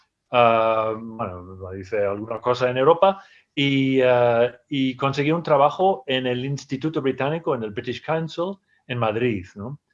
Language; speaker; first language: Spanish; non-native, fluent; English